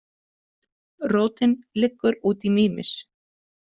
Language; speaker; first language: Icelandic; native; Icelandic